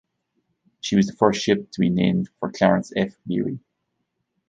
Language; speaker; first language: English; native; English